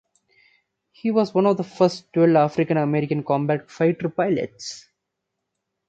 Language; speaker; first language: English; non-native, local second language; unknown